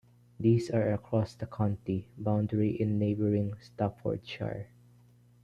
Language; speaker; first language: English; non-native, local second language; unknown